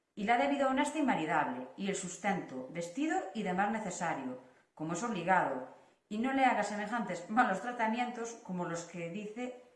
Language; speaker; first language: Spanish; non-native, local second language; Galician